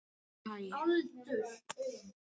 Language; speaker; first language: Icelandic; native; Icelandic